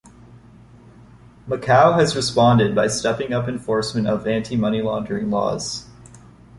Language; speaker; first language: English; native; English